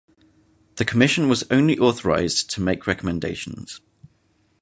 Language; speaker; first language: English; native; English